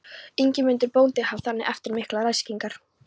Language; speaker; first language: Icelandic; non-native, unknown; Polish